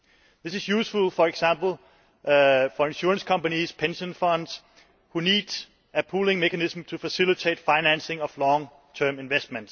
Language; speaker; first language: English; non-native, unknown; Danish